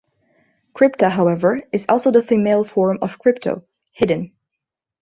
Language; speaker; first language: English; non-native, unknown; Portuguese